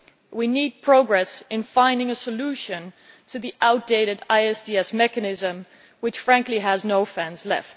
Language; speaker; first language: English; non-native, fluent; Dutch